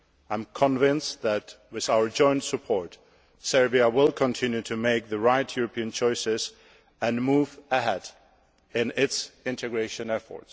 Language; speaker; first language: English; non-native, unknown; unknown